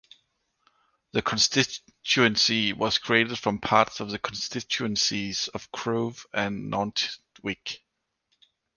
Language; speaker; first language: English; native; English